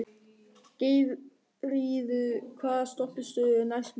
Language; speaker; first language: Icelandic; non-native, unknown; German